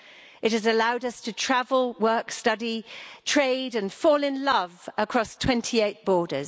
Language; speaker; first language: English; native; English